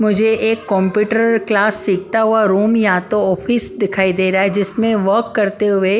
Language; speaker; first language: Hindi; non-native, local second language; Punjabi